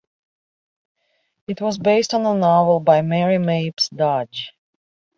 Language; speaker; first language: English; native; English